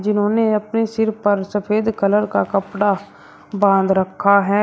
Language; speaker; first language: Hindi; native; Hindi